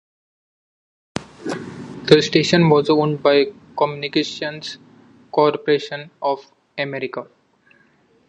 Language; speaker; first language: English; non-native, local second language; Marathi